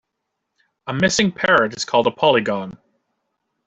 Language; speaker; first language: English; native; English